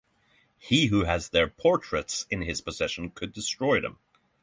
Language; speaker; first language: English; non-native, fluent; Norwegian